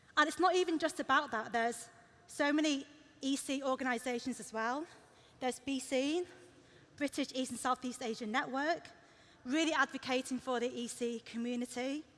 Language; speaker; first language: English; early bilingual, other home language; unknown